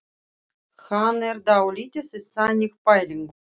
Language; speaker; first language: Icelandic; non-native, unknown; Russian